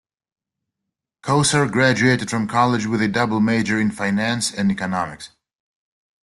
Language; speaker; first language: English; native; English